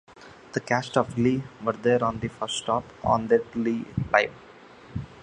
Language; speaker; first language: English; non-native, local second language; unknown